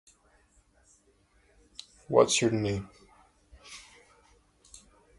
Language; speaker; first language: English; native; English